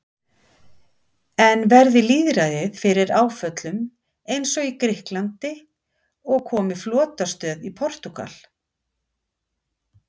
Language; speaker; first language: Icelandic; native; Icelandic